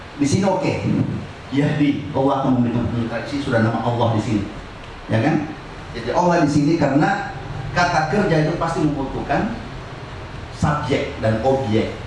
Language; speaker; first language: Indonesian; non-native, local second language; Buginese